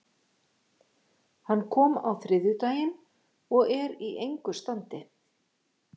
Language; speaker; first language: Icelandic; native; Icelandic